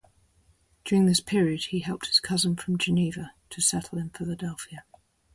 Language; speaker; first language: English; native; English